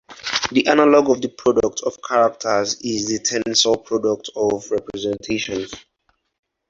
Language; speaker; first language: English; non-native, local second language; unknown